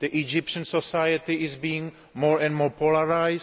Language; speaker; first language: English; non-native, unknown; Greek